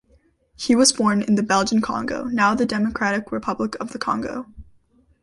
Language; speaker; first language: English; native; English